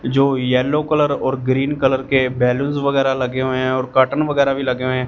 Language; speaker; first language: Hindi; non-native, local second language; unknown